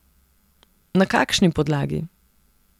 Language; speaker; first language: Slovenian; non-native, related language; Serbian